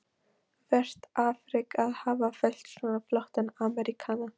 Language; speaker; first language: Icelandic; non-native, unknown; Polish